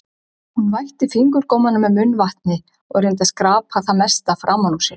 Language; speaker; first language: Icelandic; native; Icelandic